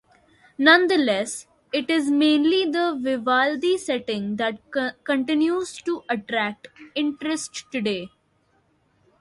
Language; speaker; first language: English; non-native, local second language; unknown